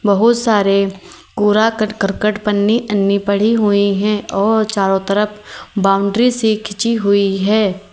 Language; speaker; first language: Hindi; native; Hindi